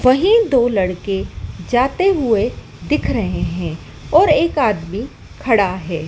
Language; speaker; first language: Hindi; native; Hindi